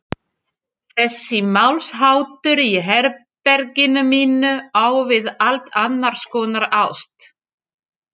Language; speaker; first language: Icelandic; non-native, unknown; French